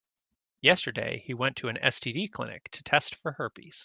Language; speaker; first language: English; native; English